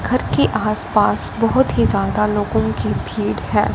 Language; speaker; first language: Hindi; non-native, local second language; Punjabi